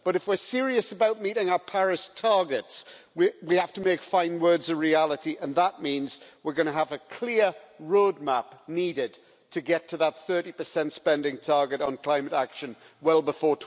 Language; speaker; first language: English; native; English